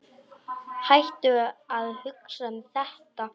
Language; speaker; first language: Icelandic; non-native, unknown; Polish